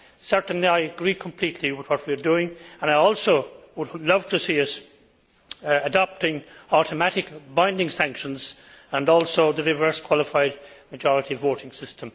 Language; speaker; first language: English; native; English